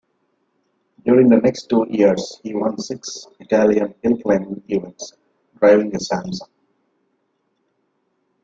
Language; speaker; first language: English; non-native, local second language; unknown